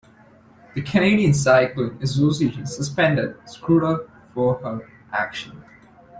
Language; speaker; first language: English; native; English